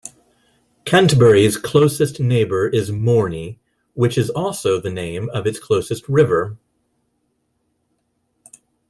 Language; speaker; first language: English; non-native, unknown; Spanish